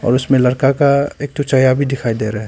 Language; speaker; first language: Hindi; non-native, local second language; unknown